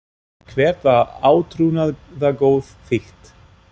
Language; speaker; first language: Icelandic; non-native, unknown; German